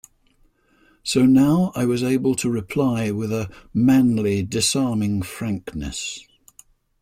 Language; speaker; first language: English; native; English